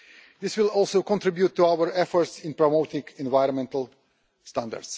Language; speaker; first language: English; non-native, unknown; Russian